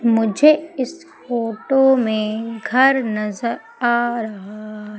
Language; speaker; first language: Hindi; native; Hindi